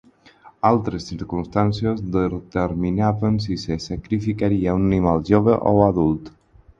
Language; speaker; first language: Catalan; non-native, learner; Spanish